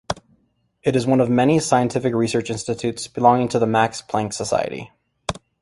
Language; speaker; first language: English; native; English